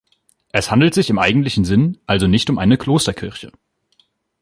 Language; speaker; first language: German; native; German